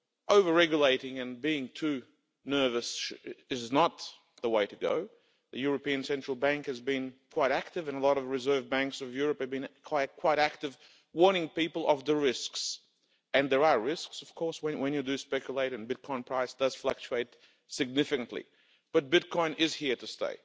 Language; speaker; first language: English; non-native, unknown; Lithuanian